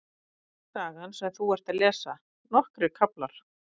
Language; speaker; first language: Icelandic; native; Icelandic